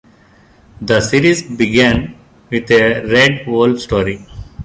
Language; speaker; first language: English; non-native, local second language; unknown